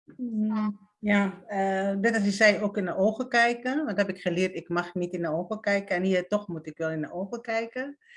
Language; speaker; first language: Dutch; non-native, fluent; Arabic